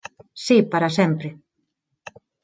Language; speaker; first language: Galician; non-native, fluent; Spanish